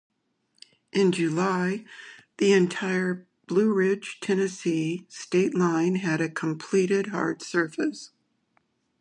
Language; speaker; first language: English; native; English